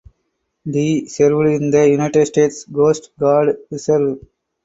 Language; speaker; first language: English; non-native, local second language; Tamil